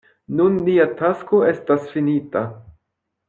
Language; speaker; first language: Esperanto; non-native, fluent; French